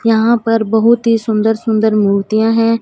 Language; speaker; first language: Hindi; non-native, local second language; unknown